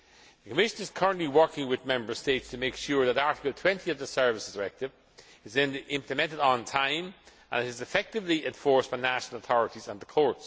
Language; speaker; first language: English; non-native, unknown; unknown